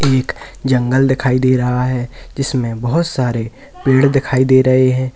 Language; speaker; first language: Hindi; native; Hindi